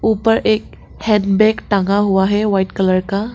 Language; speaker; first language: Hindi; early bilingual, other home language; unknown